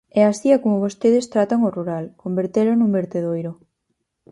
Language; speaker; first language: Galician; native; Galician